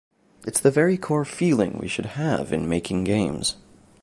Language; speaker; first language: English; native; English